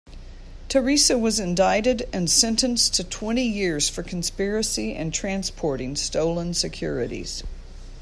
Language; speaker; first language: English; native; English